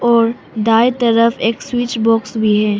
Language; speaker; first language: Hindi; non-native, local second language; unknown